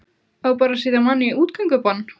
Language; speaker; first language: Icelandic; native; Icelandic